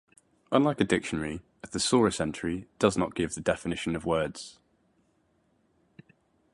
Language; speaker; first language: English; native; English